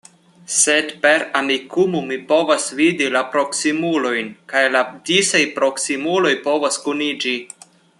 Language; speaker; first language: Esperanto; non-native, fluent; Russian